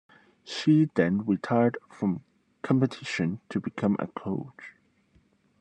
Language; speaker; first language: English; non-native, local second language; Cantonese